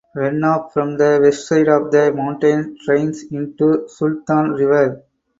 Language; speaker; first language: English; non-native, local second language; Tamil